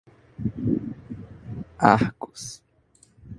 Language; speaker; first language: Portuguese; native; Portuguese